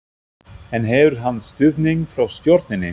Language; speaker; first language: Icelandic; non-native, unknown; German